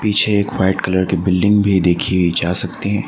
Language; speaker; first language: Hindi; non-native, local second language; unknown